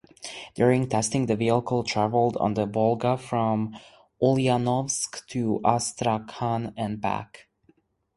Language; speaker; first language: English; native; English